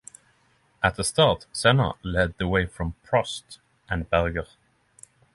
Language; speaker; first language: English; non-native, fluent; Norwegian